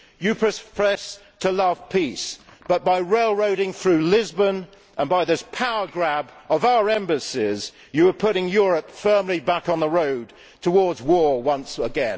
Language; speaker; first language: English; native; English